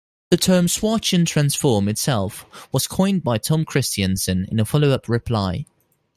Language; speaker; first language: English; non-native, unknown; Dutch